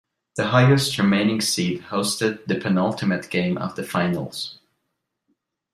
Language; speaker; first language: English; non-native, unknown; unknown